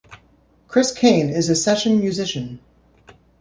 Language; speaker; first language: English; native; English